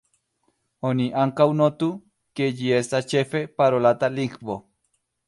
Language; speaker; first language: Esperanto; non-native, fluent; Spanish